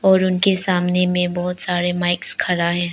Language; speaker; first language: Hindi; early bilingual, other home language; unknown